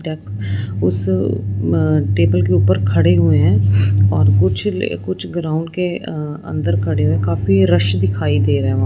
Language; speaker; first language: Hindi; non-native, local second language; Punjabi